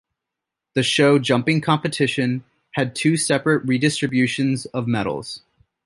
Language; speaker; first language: English; native; English